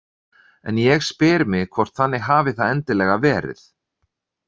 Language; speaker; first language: Icelandic; native; Icelandic